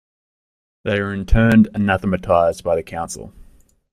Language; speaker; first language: English; native; English